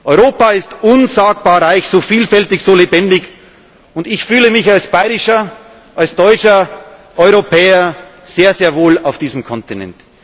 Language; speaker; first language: German; native; German